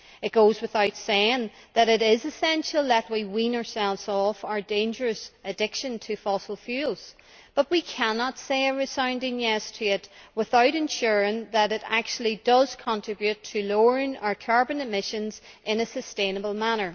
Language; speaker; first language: English; native; English